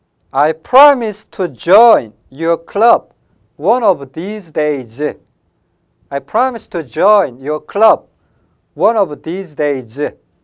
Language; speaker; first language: English; non-native, fluent; Korean